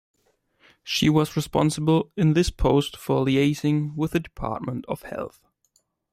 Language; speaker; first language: English; non-native, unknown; German